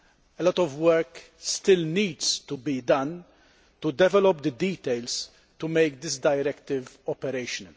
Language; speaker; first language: English; non-native, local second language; Maltese